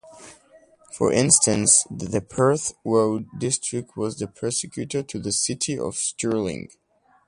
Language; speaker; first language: English; non-native, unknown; Hebrew